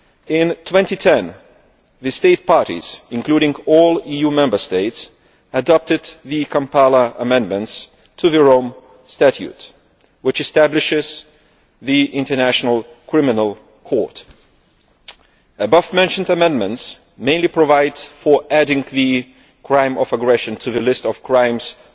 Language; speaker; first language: English; non-native, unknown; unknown